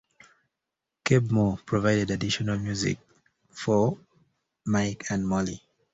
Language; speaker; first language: English; native; English